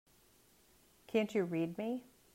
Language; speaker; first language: English; native; English